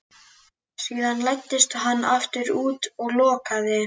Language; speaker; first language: Icelandic; native; Icelandic